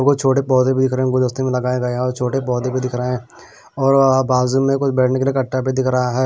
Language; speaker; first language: Hindi; non-native, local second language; Punjabi